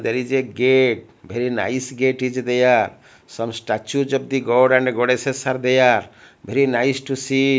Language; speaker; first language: English; non-native, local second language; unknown